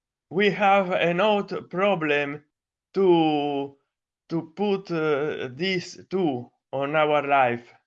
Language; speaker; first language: English; non-native, learner; Italian